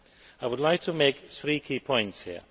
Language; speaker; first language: English; non-native, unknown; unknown